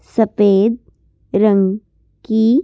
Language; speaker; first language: Hindi; native; Hindi